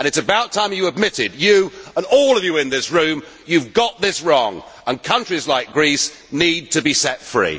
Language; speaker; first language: English; native; English